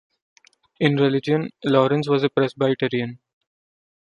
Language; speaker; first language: English; non-native, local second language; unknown